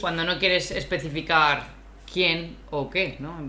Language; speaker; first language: Spanish; native; Spanish